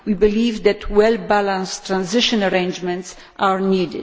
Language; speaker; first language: English; non-native, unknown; Polish